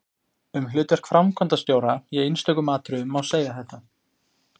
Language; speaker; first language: Icelandic; native; Icelandic